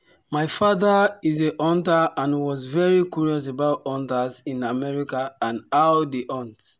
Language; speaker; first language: English; non-native, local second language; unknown